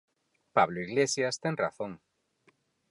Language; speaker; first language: Galician; non-native, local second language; Spanish